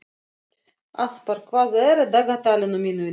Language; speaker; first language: Icelandic; non-native, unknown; Russian